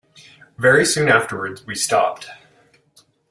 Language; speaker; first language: English; native; English